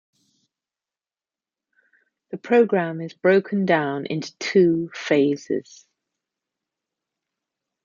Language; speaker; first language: English; native; English